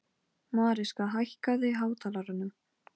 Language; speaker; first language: Icelandic; non-native, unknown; Polish